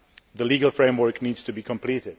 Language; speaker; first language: English; non-native, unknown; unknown